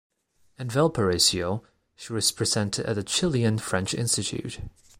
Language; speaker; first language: English; non-native, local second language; Cantonese